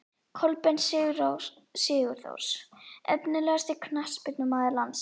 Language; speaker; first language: Icelandic; native; Icelandic